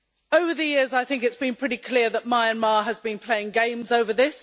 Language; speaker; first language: English; native; English